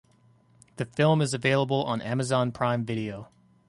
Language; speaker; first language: English; native; English